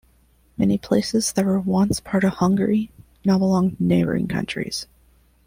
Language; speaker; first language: English; non-native, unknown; Spanish